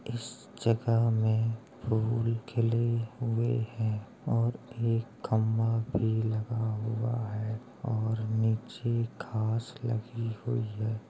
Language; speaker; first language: Hindi; native; Hindi